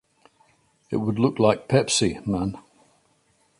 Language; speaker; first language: English; native; English